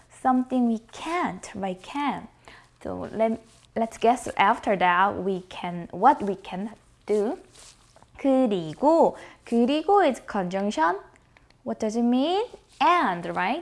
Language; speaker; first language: English; non-native, fluent; Korean